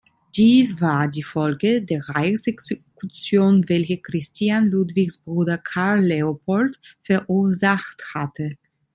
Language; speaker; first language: German; non-native, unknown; Italian